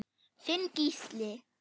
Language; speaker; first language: Icelandic; non-native, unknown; German